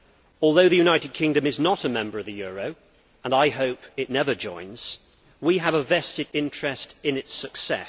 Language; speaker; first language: English; native; English